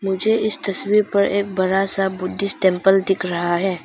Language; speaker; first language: Hindi; non-native, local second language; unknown